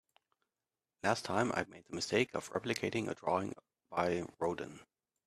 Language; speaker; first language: English; native; English